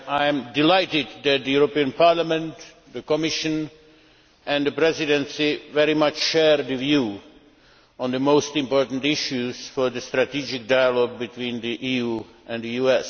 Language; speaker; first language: English; non-native, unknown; Czech